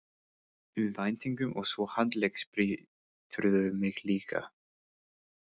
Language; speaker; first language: Icelandic; non-native, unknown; English